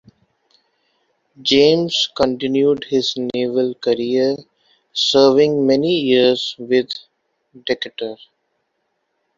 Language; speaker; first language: English; non-native, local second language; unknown